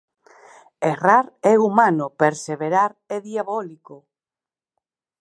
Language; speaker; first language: Galician; native; Galician